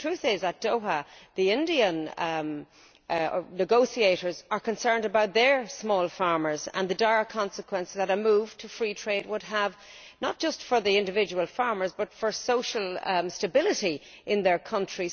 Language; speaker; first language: English; native; English